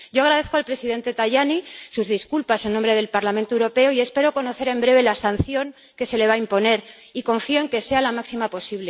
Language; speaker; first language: Spanish; native; Spanish